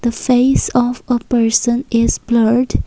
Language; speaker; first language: English; non-native, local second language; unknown